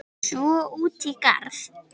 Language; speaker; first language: Icelandic; native; Icelandic